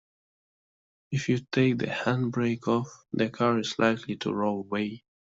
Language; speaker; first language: English; non-native, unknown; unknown